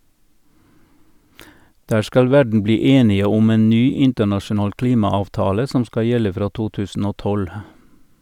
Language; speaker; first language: Norwegian; native; Norwegian